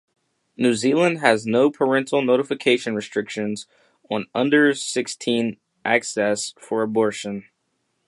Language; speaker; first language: English; native; English